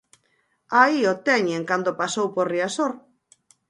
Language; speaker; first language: Galician; native; Galician